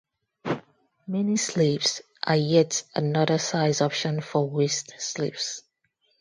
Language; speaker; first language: English; non-native, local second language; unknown